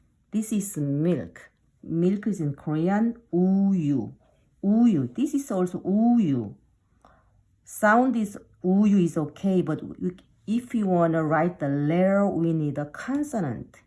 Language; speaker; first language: English; non-native, fluent; Korean